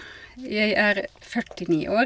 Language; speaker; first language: Norwegian; non-native, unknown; Finnish